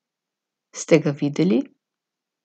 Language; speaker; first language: Slovenian; native; Slovenian